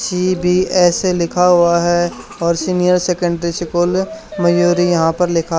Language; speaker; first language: Hindi; native; Hindi